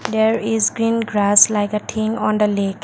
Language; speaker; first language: English; non-native, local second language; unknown